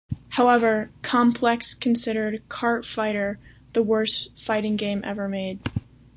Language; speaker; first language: English; native; English